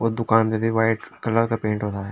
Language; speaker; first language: Hindi; native; Hindi